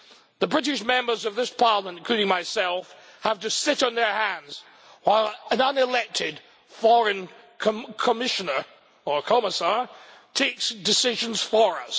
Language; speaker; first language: English; native; English